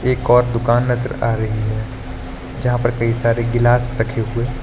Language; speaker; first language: Hindi; native; Hindi